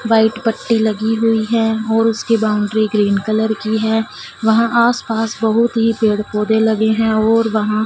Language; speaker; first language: Hindi; non-native, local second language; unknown